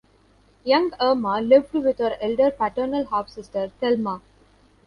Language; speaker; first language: English; non-native, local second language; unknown